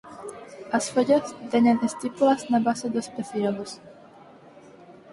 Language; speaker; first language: Galician; non-native, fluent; Spanish